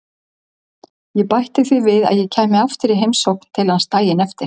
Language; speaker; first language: Icelandic; native; Icelandic